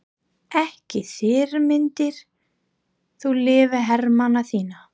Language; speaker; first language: Icelandic; non-native, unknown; English